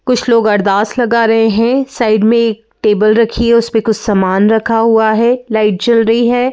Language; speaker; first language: Hindi; native; Hindi